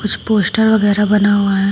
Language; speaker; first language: Hindi; native; Hindi